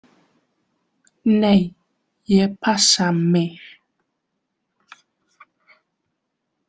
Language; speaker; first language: Icelandic; non-native, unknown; Vietnamese